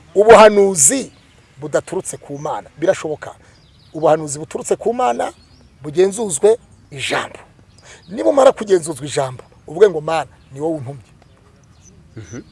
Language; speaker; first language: Kinyarwanda; native; Kinyarwanda